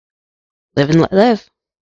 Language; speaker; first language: English; native; English